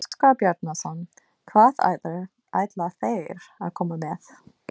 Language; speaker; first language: Icelandic; non-native, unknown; English